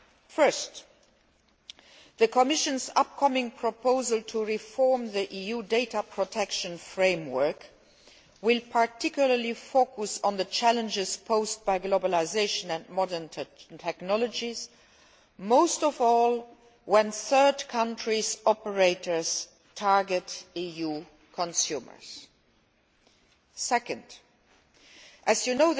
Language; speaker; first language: English; non-native, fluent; Luxembourgish